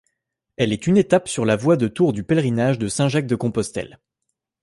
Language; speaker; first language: French; native; French